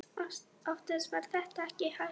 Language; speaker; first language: Icelandic; non-native, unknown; Polish